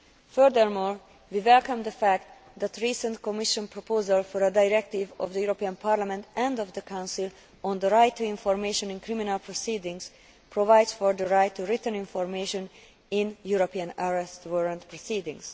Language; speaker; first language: English; non-native, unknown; Hungarian